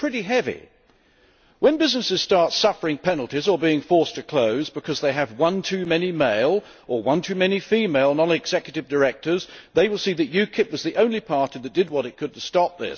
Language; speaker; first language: English; native; English